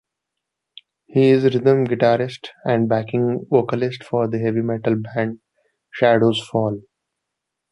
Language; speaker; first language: English; non-native, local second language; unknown